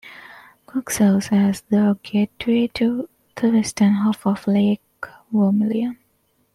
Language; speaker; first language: English; non-native, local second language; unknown